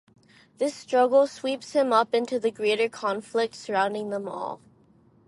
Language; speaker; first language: English; non-native, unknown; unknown